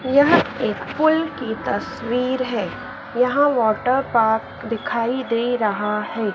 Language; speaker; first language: Hindi; native; Hindi